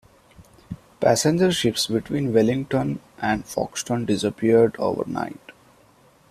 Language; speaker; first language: English; non-native, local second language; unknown